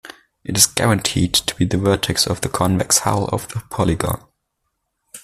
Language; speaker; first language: English; non-native, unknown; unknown